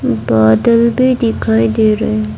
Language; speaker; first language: Hindi; early bilingual, other home language; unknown